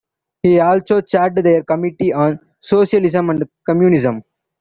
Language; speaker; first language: English; non-native, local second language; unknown